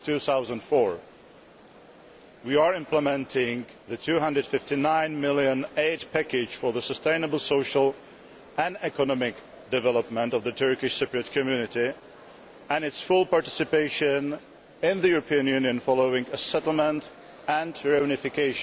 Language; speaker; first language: English; non-native, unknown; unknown